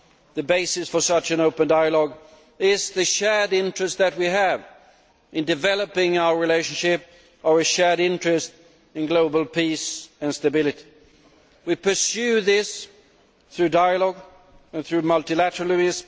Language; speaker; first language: English; non-native, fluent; Swedish